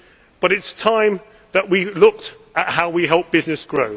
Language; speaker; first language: English; native; English